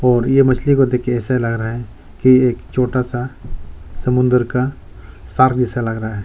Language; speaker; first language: Hindi; non-native, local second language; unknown